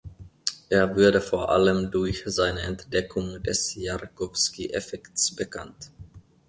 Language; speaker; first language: German; non-native, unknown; Finnish